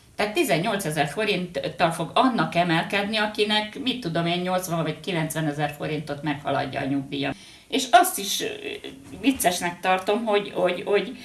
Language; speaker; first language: Hungarian; native; Hungarian